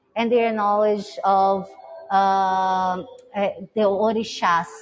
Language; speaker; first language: English; non-native, fluent; Portuguese